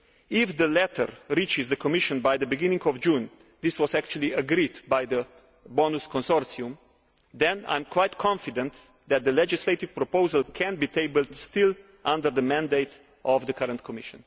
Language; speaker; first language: English; non-native, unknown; Slovenian